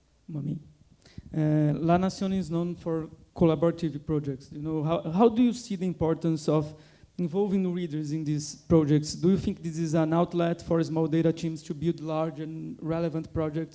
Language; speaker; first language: English; non-native, fluent; Portuguese